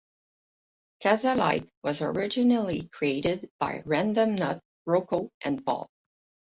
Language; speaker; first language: English; non-native, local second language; French